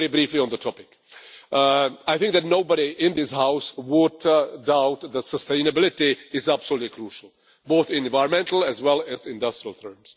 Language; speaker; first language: English; non-native, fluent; Czech